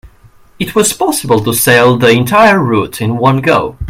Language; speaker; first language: English; native; English